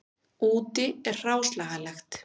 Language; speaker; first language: Icelandic; native; Icelandic